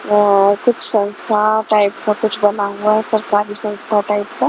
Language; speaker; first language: Hindi; non-native, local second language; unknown